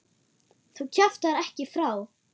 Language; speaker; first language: Icelandic; non-native, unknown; German